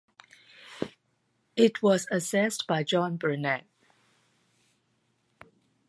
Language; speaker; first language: English; non-native, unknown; Cantonese